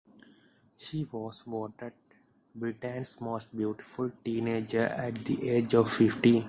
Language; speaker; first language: English; non-native, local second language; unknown